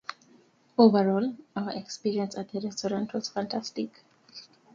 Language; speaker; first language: English; native; English